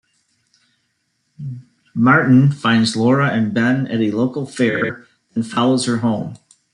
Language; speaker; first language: English; native; English